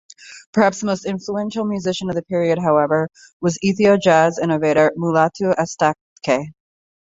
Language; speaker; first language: English; native; English